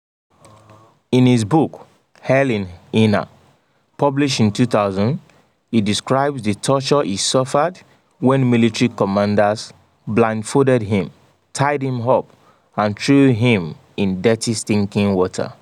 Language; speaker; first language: English; non-native, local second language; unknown